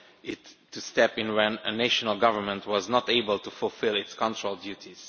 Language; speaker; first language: English; non-native, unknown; Romanian